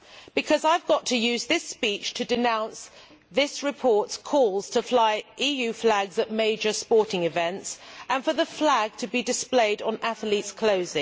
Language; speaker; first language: English; native; English